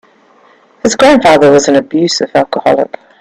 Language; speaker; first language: English; native; English